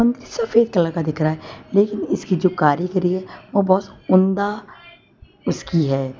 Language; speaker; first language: Hindi; non-native, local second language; Gujarati